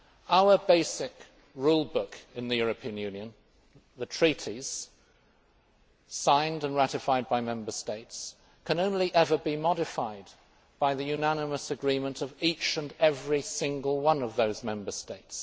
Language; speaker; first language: English; native; English